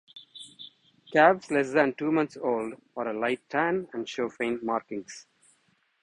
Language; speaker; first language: English; non-native, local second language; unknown